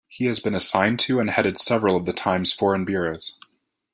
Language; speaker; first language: English; native; English